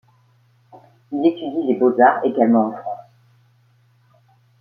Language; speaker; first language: French; native; French